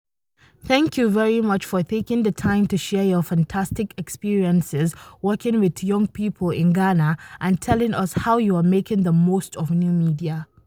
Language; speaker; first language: English; non-native, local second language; Hausa